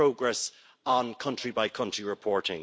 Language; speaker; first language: English; native; English